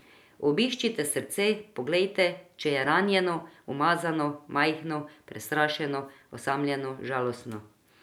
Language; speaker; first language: Slovenian; non-native, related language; Croatian